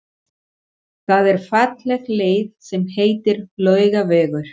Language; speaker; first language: Icelandic; non-native, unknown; Spanish